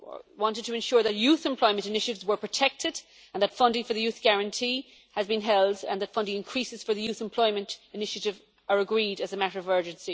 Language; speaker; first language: English; native; English